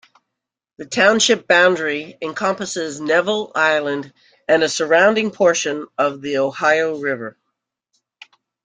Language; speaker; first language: English; native; English